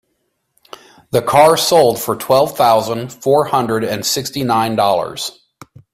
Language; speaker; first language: English; native; English